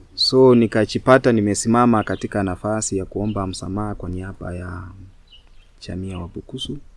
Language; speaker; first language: Swahili; non-native, local second language; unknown